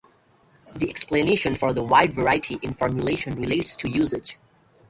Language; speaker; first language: English; native; English